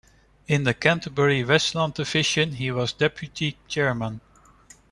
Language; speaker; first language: English; non-native, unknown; Dutch